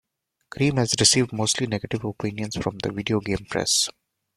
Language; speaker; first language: English; non-native, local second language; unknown